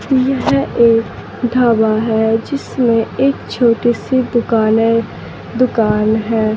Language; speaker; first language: Hindi; native; Hindi